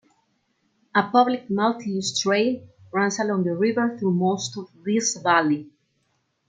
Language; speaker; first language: English; non-native, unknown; Spanish